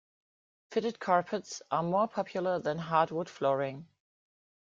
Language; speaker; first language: English; non-native, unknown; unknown